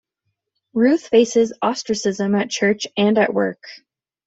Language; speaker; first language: English; native; English